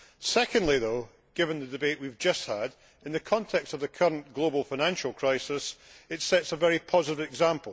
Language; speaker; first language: English; native; English